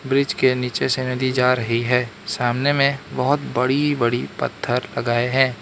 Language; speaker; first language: Hindi; non-native, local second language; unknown